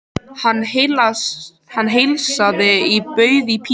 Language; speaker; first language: Icelandic; native; Icelandic